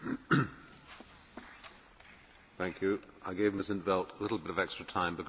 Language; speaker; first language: English; native; English